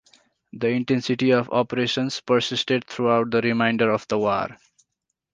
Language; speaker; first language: English; non-native, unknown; Nepali